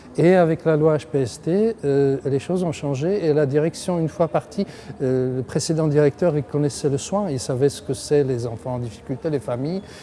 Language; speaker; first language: French; non-native, fluent; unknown